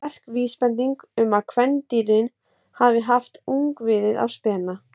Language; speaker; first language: Icelandic; native; Icelandic